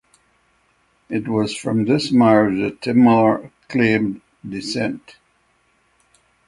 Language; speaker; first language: English; native; English